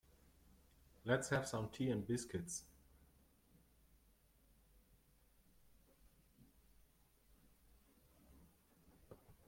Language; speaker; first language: English; native; English